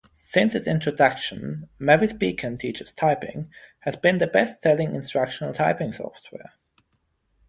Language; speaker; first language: English; non-native, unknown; German